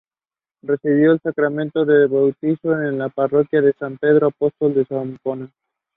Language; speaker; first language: English; non-native, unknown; Spanish